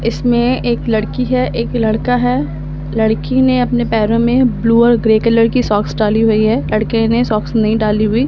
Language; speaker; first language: Hindi; native; Hindi